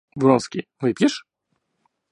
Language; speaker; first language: Russian; native; Russian